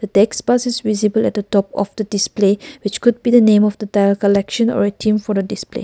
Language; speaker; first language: English; non-native, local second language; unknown